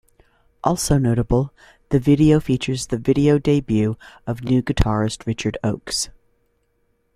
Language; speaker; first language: English; native; English